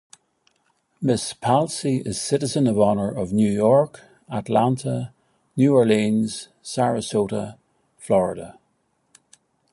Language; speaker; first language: English; native; English